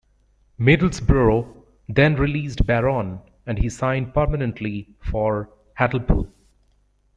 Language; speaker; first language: English; native; English